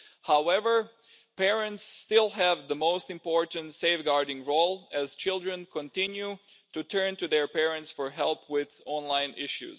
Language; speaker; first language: English; non-native, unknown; Croatian